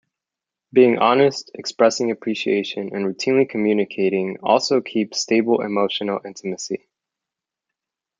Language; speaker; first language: English; native; English